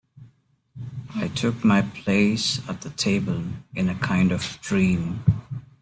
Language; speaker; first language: English; non-native, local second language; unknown